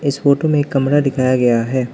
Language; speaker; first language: Hindi; non-native, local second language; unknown